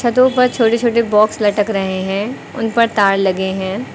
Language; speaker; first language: Hindi; native; Hindi